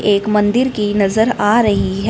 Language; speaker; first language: Hindi; non-native, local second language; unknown